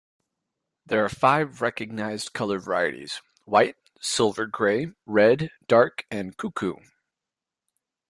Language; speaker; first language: English; native; English